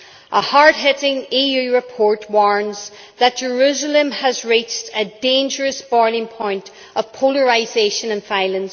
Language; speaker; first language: English; native; English